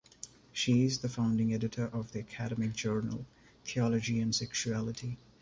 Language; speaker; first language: English; non-native, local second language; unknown